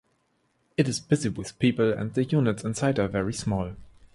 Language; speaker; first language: English; non-native, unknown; German